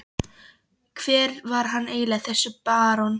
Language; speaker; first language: Icelandic; non-native, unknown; Polish